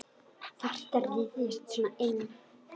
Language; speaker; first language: Icelandic; native; Icelandic